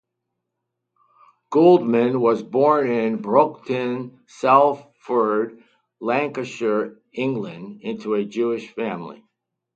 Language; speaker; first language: English; native; English